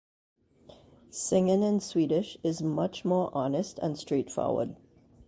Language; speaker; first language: English; native; English